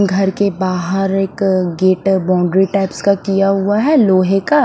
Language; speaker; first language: Hindi; non-native, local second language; Punjabi